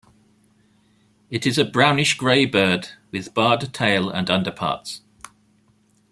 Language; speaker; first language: English; native; English